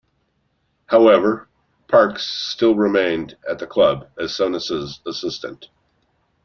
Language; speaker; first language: English; native; English